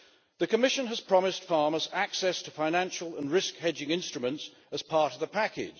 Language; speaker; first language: English; native; English